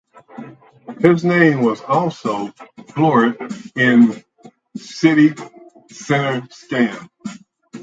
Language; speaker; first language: English; native; English